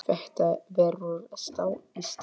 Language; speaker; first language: Icelandic; non-native, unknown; Polish